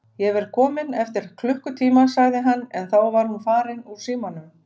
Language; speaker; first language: Icelandic; native; Icelandic